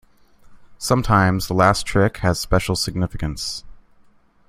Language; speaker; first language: English; native; English